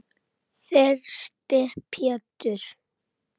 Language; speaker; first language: Icelandic; native; Icelandic